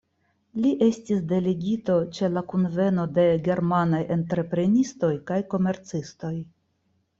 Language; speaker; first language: Esperanto; non-native, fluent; Russian